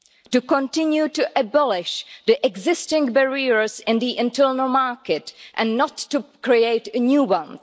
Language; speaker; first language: English; non-native, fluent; Czech